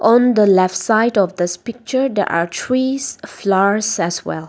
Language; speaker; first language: English; non-native, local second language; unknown